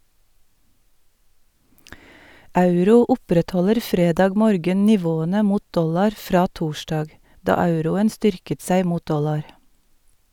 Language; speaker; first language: Norwegian; native; Norwegian